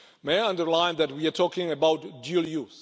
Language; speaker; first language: English; non-native, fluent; Czech